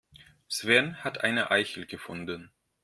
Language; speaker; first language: German; non-native, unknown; Russian